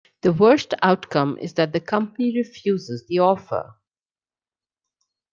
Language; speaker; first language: English; non-native, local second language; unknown